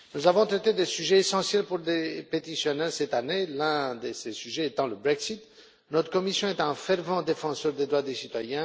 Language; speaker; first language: French; non-native, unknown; Romanian